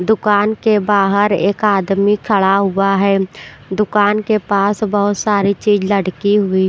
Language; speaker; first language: Hindi; non-native, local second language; Punjabi